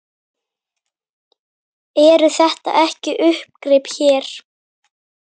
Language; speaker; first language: Icelandic; native; Icelandic